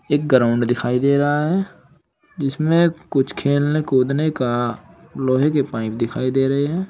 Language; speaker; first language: Hindi; native; Hindi